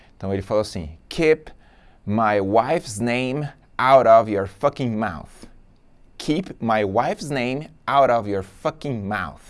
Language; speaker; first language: English; non-native, fluent; Portuguese